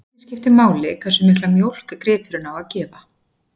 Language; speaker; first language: Icelandic; native; Icelandic